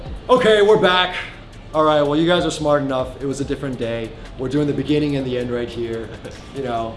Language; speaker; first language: English; early bilingual, other home language; Chinese